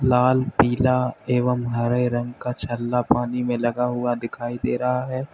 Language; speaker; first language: Hindi; native; Hindi